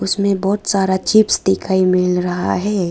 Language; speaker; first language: Hindi; non-native, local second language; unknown